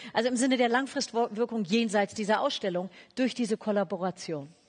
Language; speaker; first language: German; native; German